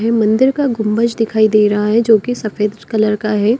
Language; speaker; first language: Hindi; native; Hindi